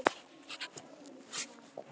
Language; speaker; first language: Icelandic; native; Icelandic